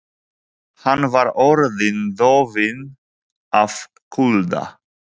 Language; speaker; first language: Icelandic; non-native, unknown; Polish